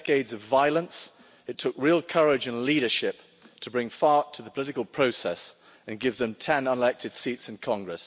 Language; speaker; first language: English; native; English